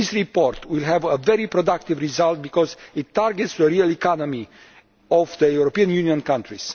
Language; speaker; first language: English; non-native, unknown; Romanian